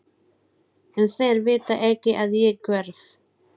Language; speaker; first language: Icelandic; non-native, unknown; Filipino